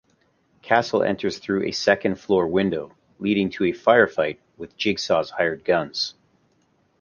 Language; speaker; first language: English; native; English